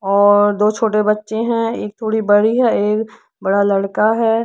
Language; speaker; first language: Hindi; native; Hindi